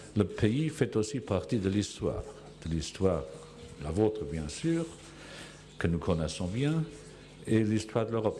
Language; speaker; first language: French; native; French